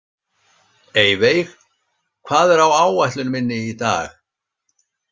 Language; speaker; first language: Icelandic; native; Icelandic